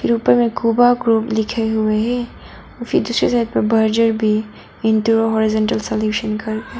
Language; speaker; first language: Hindi; non-native, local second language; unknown